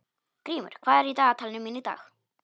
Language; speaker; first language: Icelandic; non-native, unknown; Polish